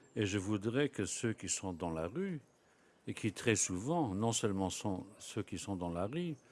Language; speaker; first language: French; non-native, local second language; Luxembourgish